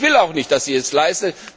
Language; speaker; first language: German; non-native, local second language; Luxembourgish